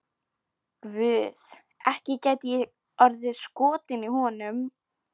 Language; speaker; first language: Icelandic; non-native, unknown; Polish